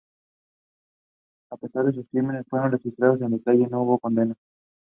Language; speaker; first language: English; non-native, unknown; Spanish